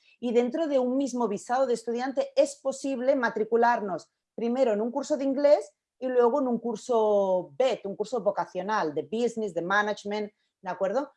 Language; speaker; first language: Spanish; native; Spanish